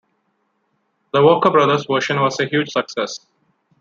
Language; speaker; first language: English; non-native, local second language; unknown